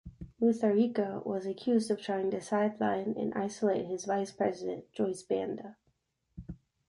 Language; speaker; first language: English; native; English